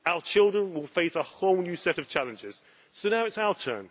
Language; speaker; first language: English; native; English